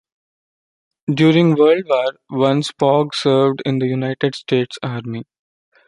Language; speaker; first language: English; non-native, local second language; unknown